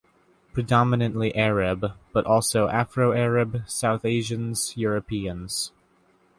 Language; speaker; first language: English; native; English